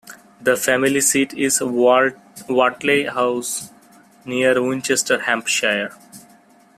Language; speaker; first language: English; non-native, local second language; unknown